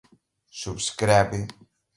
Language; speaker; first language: Portuguese; non-native, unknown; Galician